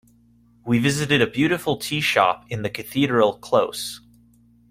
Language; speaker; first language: English; native; English